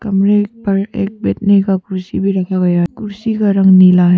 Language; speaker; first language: Hindi; non-native, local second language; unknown